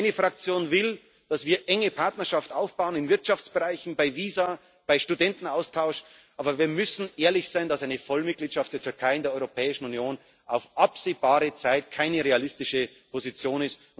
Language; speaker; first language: German; native; German